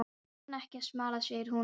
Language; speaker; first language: Icelandic; non-native, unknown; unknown